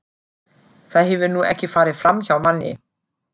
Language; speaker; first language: Icelandic; non-native, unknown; German